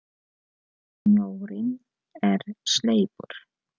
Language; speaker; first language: Icelandic; non-native, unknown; Polish